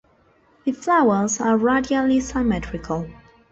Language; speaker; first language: English; non-native, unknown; Spanish